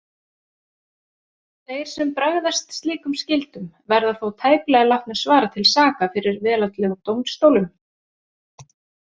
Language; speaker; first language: Icelandic; native; Icelandic